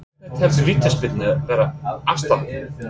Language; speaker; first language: Icelandic; non-native, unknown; English